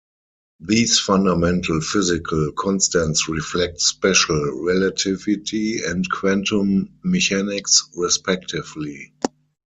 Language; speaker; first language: English; non-native, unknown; German